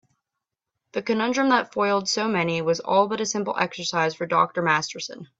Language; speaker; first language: English; native; English